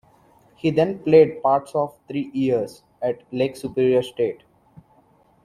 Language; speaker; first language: English; non-native, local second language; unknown